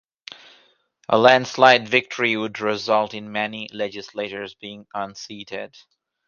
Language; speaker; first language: English; non-native, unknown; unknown